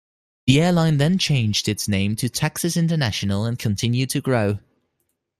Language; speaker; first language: English; non-native, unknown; Dutch